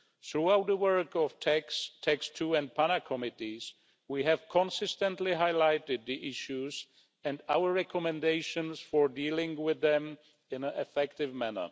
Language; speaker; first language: English; non-native, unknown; Czech